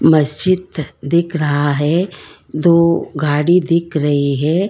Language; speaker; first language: Hindi; non-native, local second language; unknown